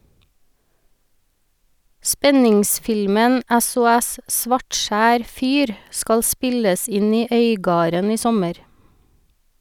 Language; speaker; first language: Norwegian; native; Norwegian